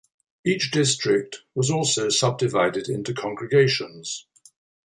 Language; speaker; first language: English; native; English